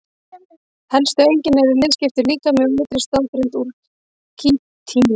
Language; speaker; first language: Icelandic; native; Icelandic